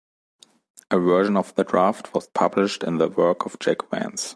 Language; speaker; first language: English; non-native, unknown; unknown